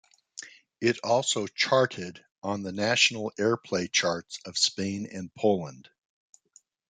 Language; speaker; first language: English; native; English